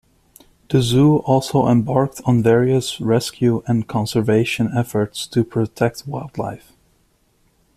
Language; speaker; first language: English; native; English